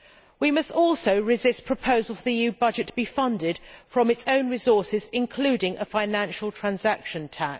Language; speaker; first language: English; native; English